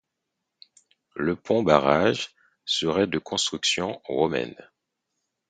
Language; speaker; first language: French; non-native, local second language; Haitian Creole